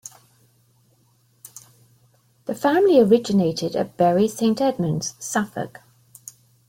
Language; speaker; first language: English; native; English